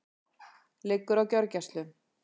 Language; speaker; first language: Icelandic; native; Icelandic